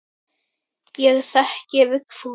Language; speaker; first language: Icelandic; native; Icelandic